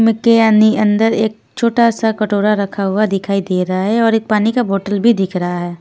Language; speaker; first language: Hindi; non-native, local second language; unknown